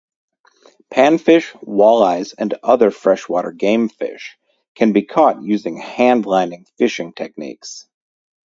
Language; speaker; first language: English; native; English